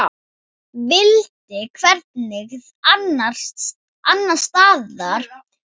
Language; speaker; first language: Icelandic; non-native, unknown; Thai